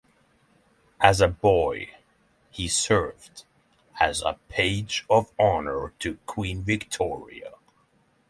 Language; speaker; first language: English; non-native, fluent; Norwegian